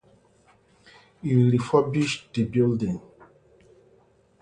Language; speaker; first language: English; non-native, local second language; Yoruba